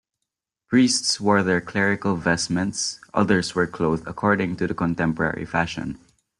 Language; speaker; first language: English; non-native, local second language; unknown